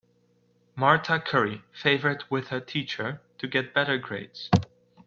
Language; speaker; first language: English; non-native, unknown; Dutch